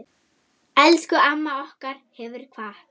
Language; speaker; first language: Icelandic; non-native, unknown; German